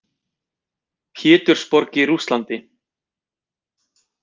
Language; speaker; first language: Icelandic; native; Icelandic